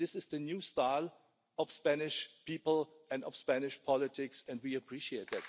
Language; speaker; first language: English; non-native, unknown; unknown